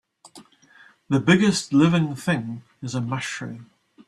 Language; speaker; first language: English; native; English